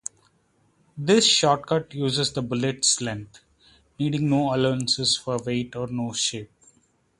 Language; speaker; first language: English; non-native, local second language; Kannada